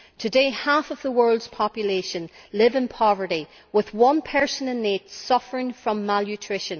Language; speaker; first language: English; native; English